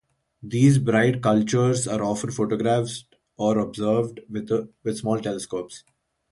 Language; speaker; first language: English; non-native, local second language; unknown